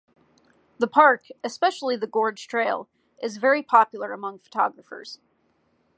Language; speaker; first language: English; native; English